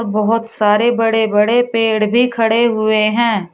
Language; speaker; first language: Hindi; native; Hindi